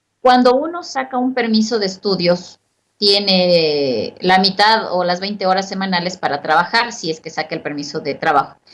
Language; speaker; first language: Spanish; native; Spanish